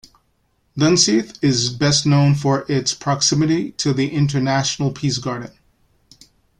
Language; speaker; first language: English; native; English